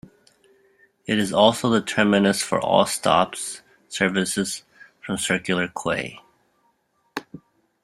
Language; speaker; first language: English; native; English